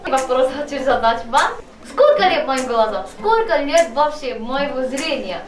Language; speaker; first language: Russian; non-native, fluent; Korean